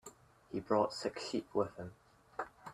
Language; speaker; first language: English; native; English